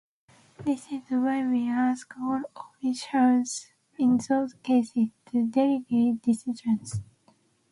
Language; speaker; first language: English; non-native, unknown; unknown